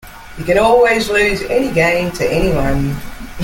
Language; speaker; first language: English; native; English